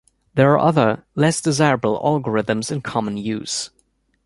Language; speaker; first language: English; native; English